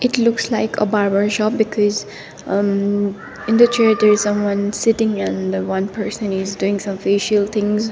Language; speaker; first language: English; non-native, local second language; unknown